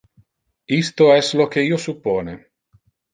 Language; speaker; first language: Interlingua; non-native, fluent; Italian